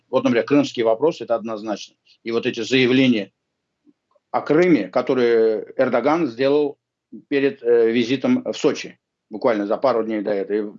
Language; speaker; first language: Russian; non-native, local second language; Azerbaijani